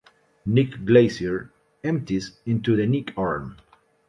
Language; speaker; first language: English; non-native, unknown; Spanish